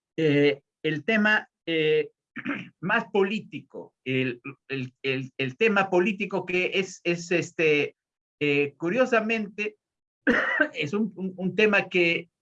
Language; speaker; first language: Spanish; native; Spanish